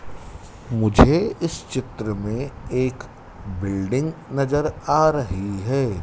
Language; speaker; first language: Hindi; native; Hindi